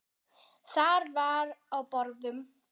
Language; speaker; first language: Icelandic; non-native, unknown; German